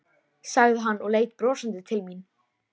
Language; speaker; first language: Icelandic; native; Icelandic